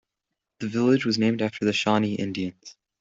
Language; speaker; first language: English; non-native, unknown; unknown